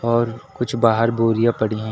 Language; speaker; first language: Hindi; native; Hindi